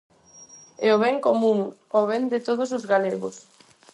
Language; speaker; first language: Galician; non-native, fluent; Spanish